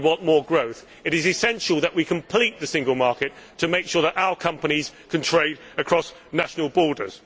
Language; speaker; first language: English; native; English